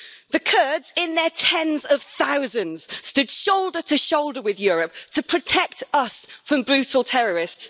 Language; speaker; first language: English; native; English